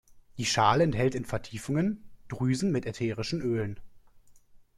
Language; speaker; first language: German; native; German